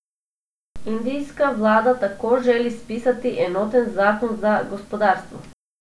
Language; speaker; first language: Slovenian; non-native, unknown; Macedonian